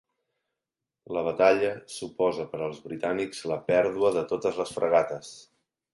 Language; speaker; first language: Catalan; native; Catalan